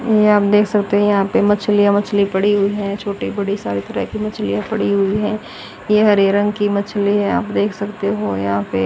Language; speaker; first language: Hindi; native; Hindi